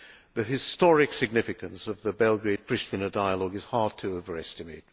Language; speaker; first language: English; non-native, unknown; Hungarian